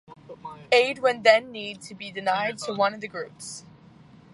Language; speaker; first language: English; native; English